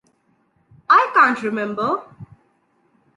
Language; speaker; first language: English; non-native, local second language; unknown